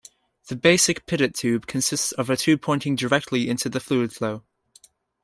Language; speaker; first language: English; native; English